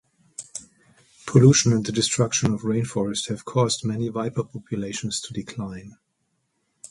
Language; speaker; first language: English; non-native, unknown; German